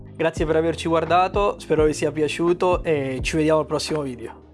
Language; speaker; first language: Italian; native; Italian